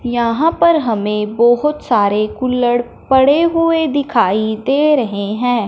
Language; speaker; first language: Hindi; non-native, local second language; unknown